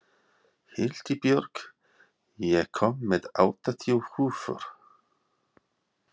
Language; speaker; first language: Icelandic; non-native, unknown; English